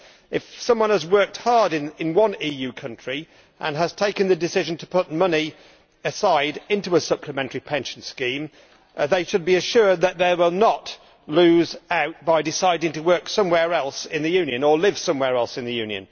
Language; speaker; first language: English; native; English